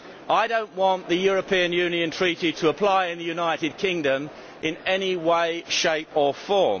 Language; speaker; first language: English; native; English